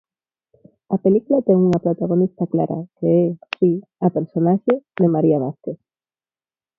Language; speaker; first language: Galician; non-native, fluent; Spanish